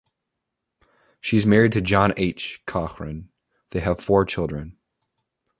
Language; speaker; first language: English; native; English